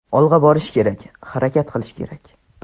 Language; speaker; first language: Uzbek; non-native, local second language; Tajik